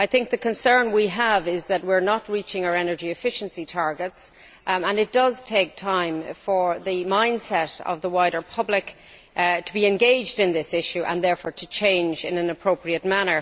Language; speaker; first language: English; native; English